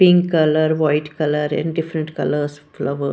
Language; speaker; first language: English; non-native, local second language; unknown